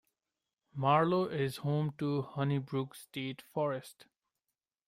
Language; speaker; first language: English; non-native, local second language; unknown